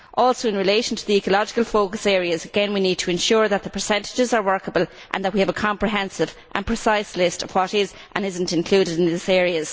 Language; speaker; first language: English; native; English